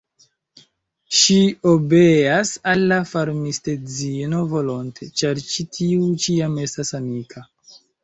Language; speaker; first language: Esperanto; non-native, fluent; Chinese